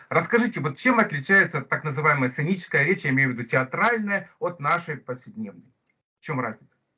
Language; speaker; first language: Russian; native; Russian